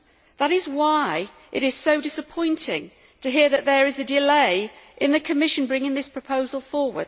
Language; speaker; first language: English; native; English